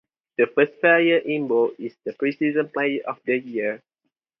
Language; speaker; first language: English; non-native, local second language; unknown